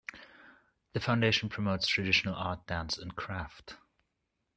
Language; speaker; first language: English; non-native, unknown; German